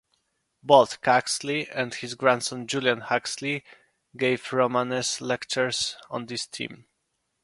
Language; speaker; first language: English; non-native, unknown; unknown